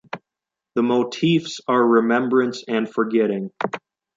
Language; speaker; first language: English; native; English